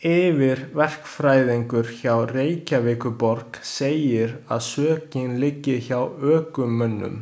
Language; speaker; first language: Icelandic; non-native, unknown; Chinese